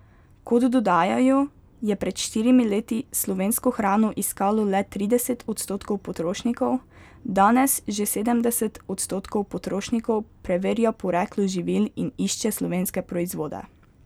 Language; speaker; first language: Slovenian; native; Slovenian